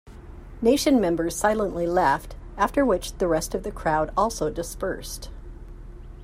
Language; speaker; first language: English; native; English